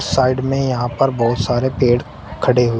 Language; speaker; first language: Hindi; native; Hindi